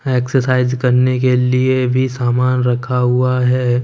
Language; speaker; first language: Hindi; non-native, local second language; Punjabi